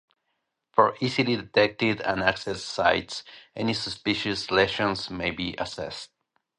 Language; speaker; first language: English; non-native, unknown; Spanish